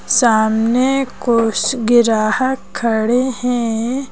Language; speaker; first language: Hindi; native; Hindi